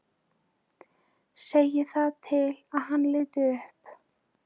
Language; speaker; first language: Icelandic; non-native, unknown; Polish